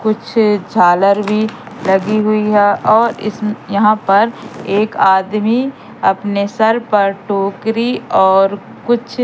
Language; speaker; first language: Hindi; native; Hindi